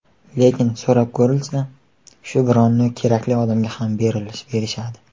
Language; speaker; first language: Uzbek; native; Uzbek